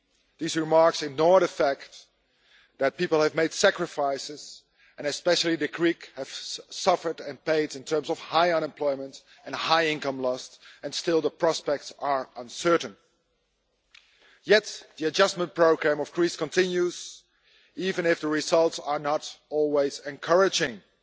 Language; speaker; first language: English; non-native, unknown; Dutch